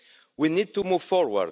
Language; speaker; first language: English; non-native, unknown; Romanian